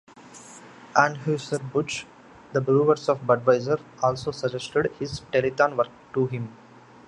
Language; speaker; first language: English; non-native, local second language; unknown